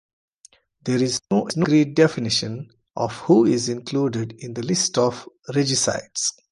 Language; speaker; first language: English; non-native, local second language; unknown